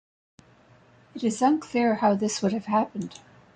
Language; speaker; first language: English; native; English